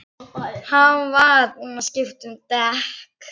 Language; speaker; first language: Icelandic; native; Icelandic